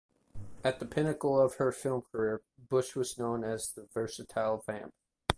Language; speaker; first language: English; native; English